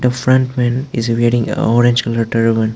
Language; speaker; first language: English; non-native, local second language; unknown